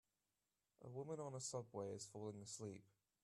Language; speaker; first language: English; native; English